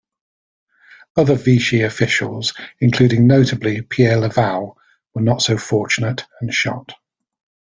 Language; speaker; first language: English; native; English